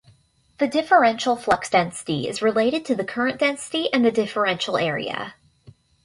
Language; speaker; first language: English; native; English